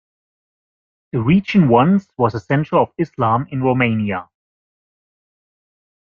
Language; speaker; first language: English; non-native, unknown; German